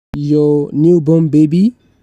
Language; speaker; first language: English; non-native, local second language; Yoruba